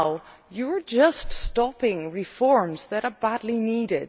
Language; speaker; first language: English; non-native, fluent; Dutch